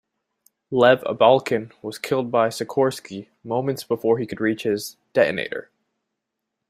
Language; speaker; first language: English; native; English